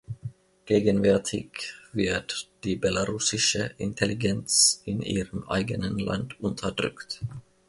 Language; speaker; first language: German; non-native, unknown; Finnish